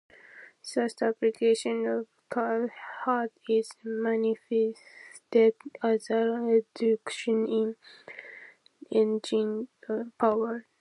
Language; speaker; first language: English; non-native, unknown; Japanese